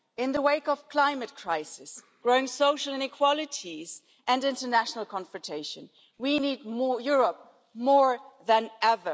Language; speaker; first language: English; non-native, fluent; German